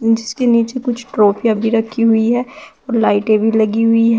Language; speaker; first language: Hindi; native; Hindi